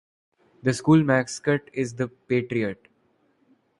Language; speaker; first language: English; non-native, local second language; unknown